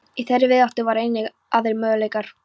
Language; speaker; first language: Icelandic; non-native, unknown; Polish